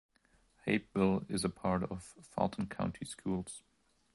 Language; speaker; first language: English; non-native, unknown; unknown